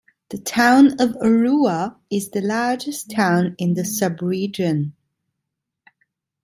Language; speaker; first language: English; non-native, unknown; Italian